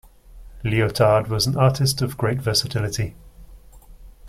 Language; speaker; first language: English; native; English